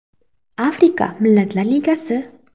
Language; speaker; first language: Uzbek; non-native, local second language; Kara-Kalpak